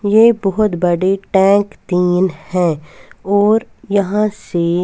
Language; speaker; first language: Hindi; non-native, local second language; Punjabi